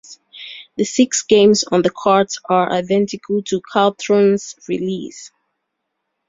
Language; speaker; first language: English; native; English